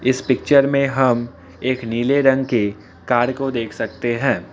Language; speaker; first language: Hindi; non-native, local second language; Assamese